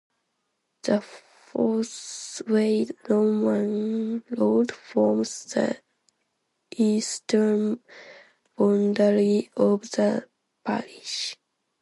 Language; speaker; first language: English; non-native, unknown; Japanese